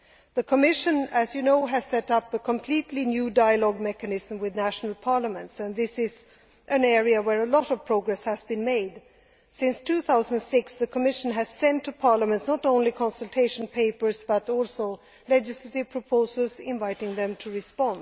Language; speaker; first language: English; non-native, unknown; Swedish